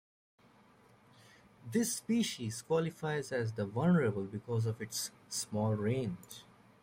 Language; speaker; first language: English; native; English